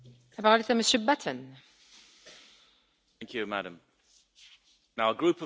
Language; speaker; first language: English; native; English